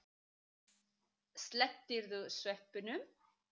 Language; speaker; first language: Icelandic; native; Icelandic